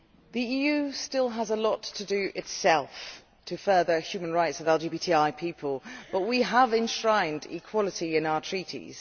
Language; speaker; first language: English; non-native, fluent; Dutch